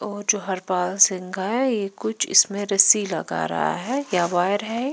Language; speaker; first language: Hindi; non-native, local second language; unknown